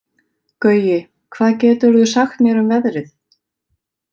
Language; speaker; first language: Icelandic; native; Icelandic